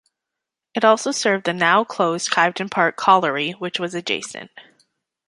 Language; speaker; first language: English; native; English